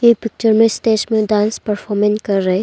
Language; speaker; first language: Hindi; non-native, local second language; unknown